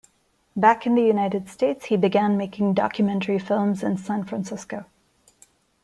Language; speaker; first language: English; non-native, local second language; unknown